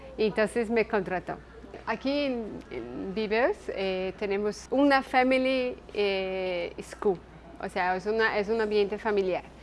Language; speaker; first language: Spanish; non-native, related language; Portuguese